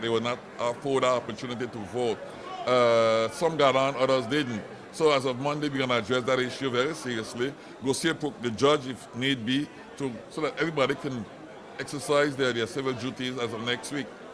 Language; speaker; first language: English; early bilingual, other home language; French